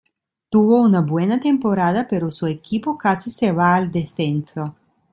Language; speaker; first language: Spanish; non-native, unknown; Italian